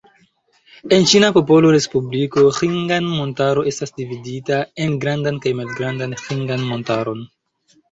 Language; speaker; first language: Esperanto; non-native, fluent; Chinese